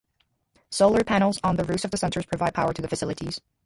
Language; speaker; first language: English; native; English